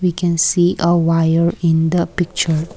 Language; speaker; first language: English; non-native, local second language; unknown